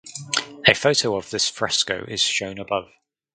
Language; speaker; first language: English; native; English